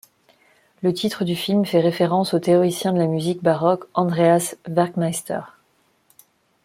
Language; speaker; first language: French; non-native, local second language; Malagasy